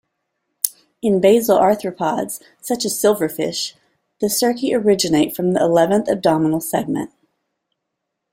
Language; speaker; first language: English; native; English